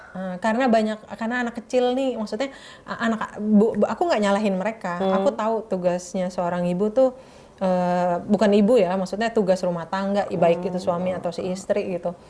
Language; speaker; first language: Indonesian; native; Indonesian